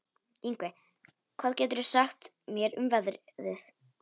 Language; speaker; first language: Icelandic; non-native, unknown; Polish